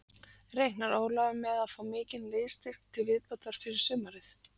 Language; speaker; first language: Icelandic; native; Icelandic